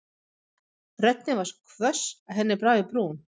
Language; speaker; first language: Icelandic; non-native, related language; Swedish